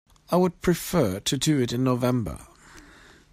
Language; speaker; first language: English; non-native, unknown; German